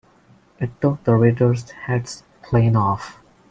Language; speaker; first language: English; non-native, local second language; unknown